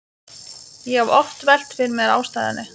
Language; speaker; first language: Icelandic; non-native, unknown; Lithuanian